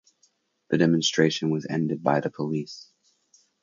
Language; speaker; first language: English; native; English